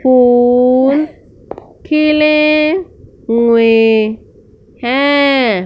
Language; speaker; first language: Hindi; non-native, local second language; Punjabi